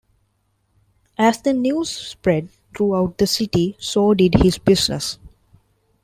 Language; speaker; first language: English; non-native, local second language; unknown